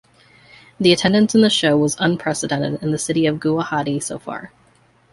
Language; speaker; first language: English; native; English